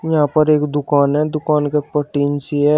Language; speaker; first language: Hindi; native; Hindi